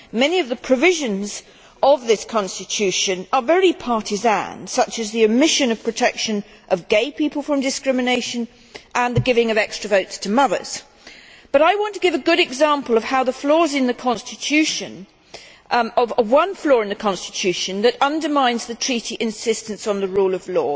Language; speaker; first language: English; native; English